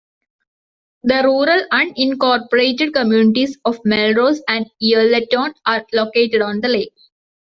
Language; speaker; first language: English; non-native, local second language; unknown